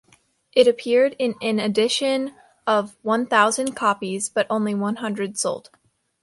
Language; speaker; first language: English; native; English